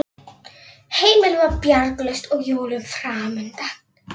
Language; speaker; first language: Icelandic; non-native, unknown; Polish